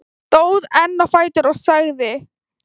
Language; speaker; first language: Icelandic; non-native, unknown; Thai